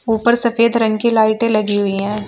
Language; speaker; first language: Hindi; native; Hindi